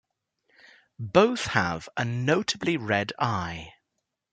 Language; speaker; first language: English; native; English